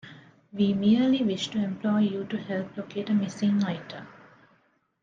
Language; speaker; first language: English; non-native, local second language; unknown